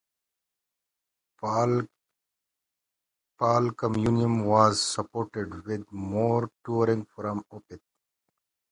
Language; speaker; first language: English; native; English